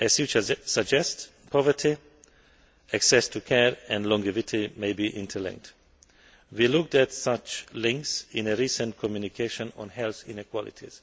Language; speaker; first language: English; non-native, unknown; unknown